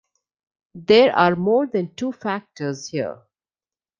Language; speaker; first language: English; non-native, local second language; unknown